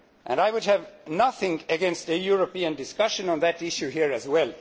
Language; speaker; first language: English; non-native, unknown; Estonian